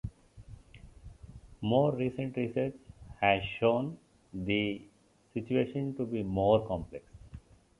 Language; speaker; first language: English; non-native, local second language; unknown